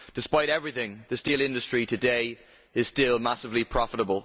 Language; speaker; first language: English; native; English